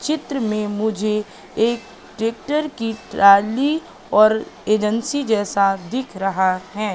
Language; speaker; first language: Hindi; native; Hindi